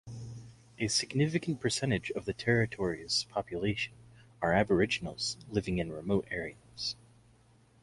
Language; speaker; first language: English; native; English